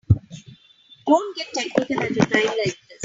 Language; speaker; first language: English; non-native, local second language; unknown